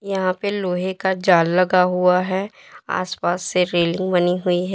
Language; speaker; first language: Hindi; native; Hindi